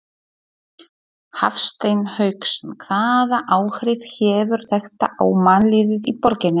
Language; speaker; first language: Icelandic; non-native, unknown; Polish